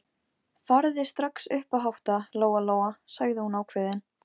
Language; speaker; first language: Icelandic; non-native, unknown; Polish